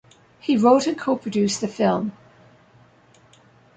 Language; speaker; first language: English; native; English